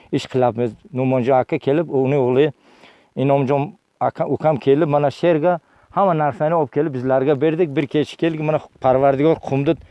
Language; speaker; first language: Uzbek; non-native, local second language; Tajik